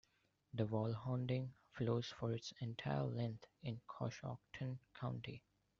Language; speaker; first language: English; non-native, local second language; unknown